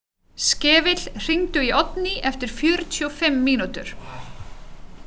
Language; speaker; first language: Icelandic; native; Icelandic